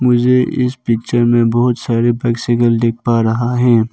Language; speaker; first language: Hindi; non-native, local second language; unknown